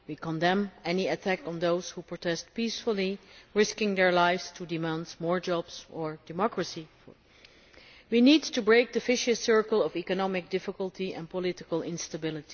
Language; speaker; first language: English; non-native, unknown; Dutch